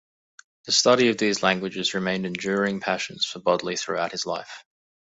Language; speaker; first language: English; native; English